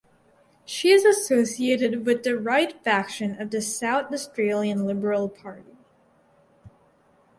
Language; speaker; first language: English; native; English